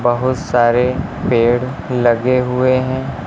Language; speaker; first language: Hindi; native; Hindi